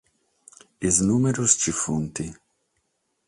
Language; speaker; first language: Sardinian; non-native, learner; Catalan